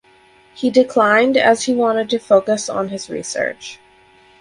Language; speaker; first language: English; native; English